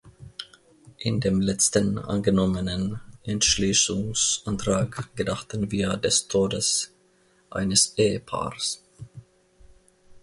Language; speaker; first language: German; non-native, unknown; Finnish